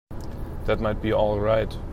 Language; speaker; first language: English; non-native, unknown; German